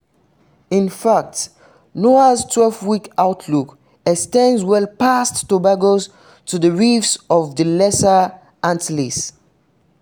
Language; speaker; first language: English; non-native, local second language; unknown